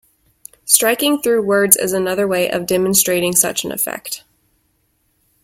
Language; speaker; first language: English; native; English